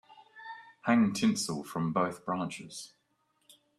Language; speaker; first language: English; native; English